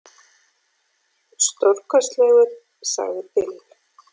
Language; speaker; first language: Icelandic; native; Icelandic